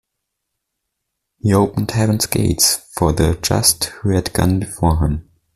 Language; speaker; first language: English; non-native, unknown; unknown